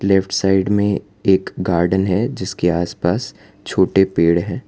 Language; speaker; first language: Hindi; non-native, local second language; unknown